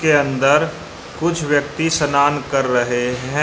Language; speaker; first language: Hindi; native; Hindi